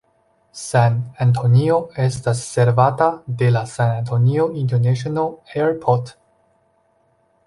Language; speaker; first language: Esperanto; non-native, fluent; Chinese